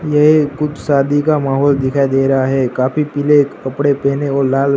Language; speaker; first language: Hindi; non-native, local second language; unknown